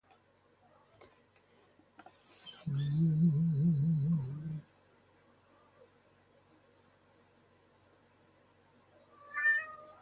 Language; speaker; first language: English; native; English